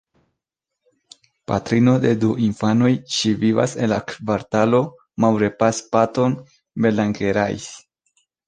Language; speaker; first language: Esperanto; non-native, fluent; Spanish